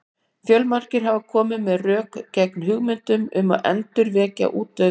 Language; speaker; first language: Icelandic; native; Icelandic